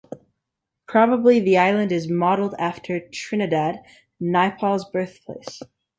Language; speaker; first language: English; native; English